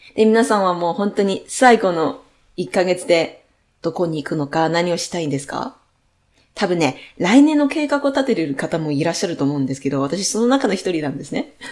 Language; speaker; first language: Japanese; non-native, fluent; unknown